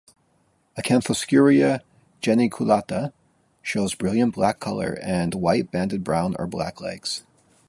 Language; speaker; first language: English; native; English